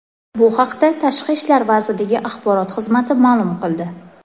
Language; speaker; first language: Uzbek; native; Uzbek